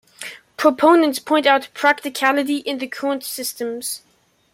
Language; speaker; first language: English; native; English